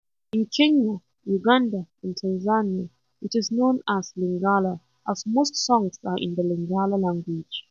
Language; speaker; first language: English; non-native, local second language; Hausa